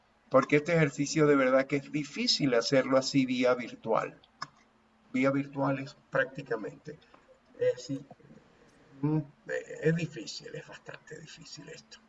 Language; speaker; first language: Spanish; native; Spanish